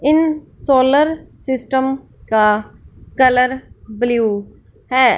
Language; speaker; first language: Hindi; non-native, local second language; Punjabi